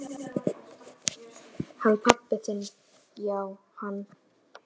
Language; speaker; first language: Icelandic; native; Icelandic